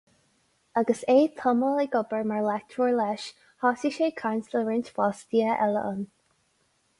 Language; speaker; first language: Irish; non-native, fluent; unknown